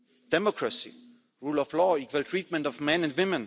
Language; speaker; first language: English; non-native, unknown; German